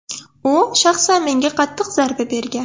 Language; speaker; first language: Uzbek; non-native, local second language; Russian